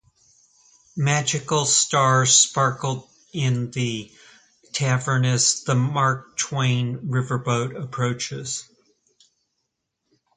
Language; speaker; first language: English; native; English